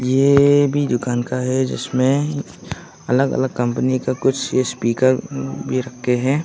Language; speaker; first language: Hindi; non-native, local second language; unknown